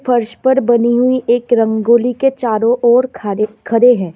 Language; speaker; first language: Hindi; non-native, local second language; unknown